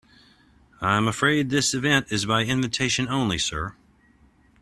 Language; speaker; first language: English; native; English